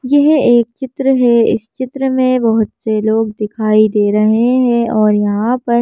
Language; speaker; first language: Hindi; native; Hindi